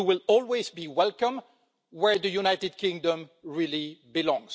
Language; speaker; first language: English; non-native, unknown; French